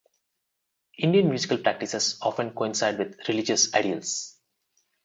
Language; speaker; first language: English; non-native, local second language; Telugu